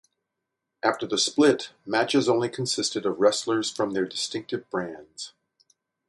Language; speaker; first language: English; native; English